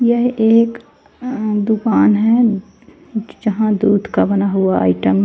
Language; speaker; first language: Hindi; native; Hindi